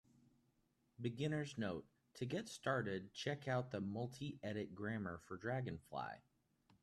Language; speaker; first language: English; native; English